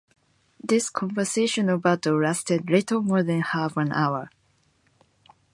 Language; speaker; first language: English; non-native, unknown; Japanese